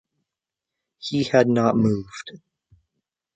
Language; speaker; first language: English; native; English